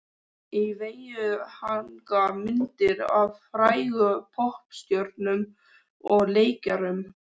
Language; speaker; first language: Icelandic; native; Icelandic